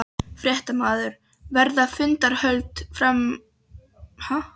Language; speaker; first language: Icelandic; non-native, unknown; Polish